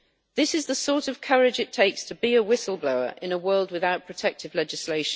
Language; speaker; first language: English; native; English